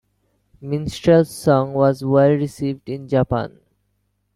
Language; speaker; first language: English; non-native, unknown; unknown